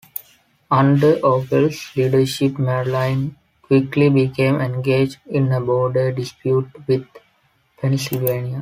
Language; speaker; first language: English; non-native, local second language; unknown